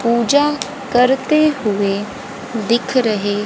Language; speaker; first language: Hindi; native; Hindi